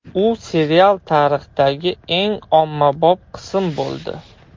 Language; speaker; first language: Uzbek; non-native, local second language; Russian